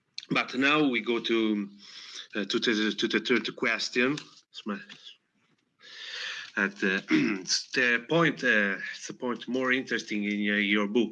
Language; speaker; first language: English; non-native, fluent; Italian